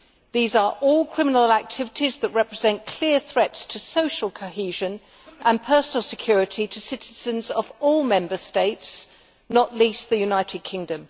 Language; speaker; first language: English; native; English